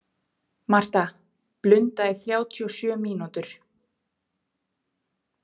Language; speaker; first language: Icelandic; native; Icelandic